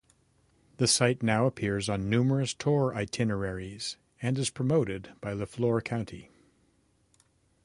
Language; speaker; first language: English; native; English